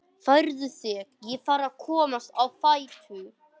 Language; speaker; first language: Icelandic; non-native, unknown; English